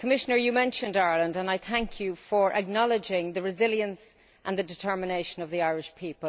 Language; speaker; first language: English; native; English